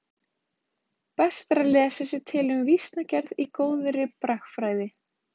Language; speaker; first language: Icelandic; native; Icelandic